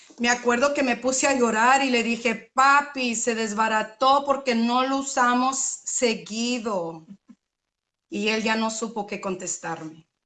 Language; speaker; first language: Spanish; early bilingual, other home language; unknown